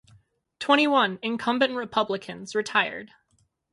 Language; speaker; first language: English; native; English